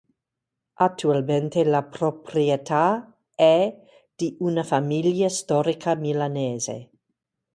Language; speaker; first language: Italian; non-native, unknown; English